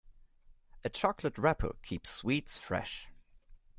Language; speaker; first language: English; non-native, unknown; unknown